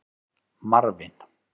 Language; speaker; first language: Icelandic; native; Icelandic